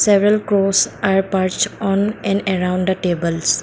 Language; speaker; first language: English; non-native, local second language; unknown